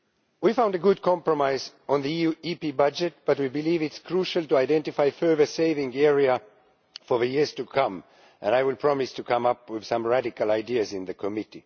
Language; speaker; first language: English; non-native, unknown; Estonian